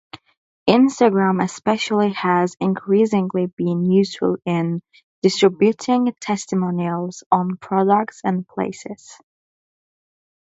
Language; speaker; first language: English; native; English